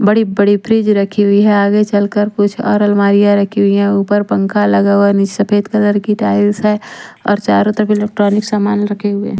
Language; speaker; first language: Hindi; native; Hindi